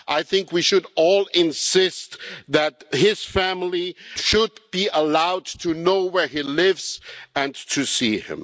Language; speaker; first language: English; non-native, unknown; German